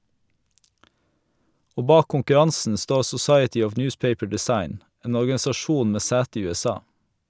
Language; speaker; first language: Norwegian; native; Norwegian